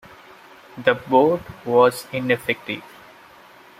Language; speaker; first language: English; non-native, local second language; Malayalam